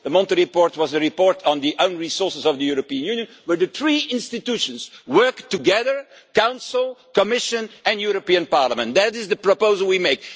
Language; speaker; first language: English; non-native, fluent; Dutch